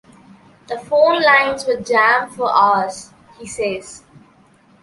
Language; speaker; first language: English; non-native, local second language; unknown